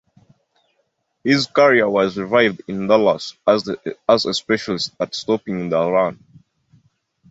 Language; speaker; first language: English; non-native, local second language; Ganda